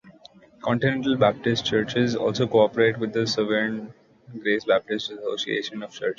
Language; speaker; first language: English; non-native, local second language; Marathi